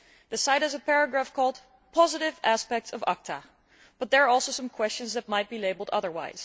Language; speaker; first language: English; non-native, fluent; Dutch